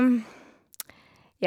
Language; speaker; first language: Norwegian; non-native, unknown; Hungarian